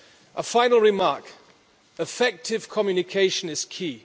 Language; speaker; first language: English; non-native, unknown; German